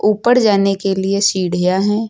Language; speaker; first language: Hindi; native; Hindi